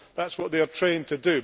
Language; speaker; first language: English; native; English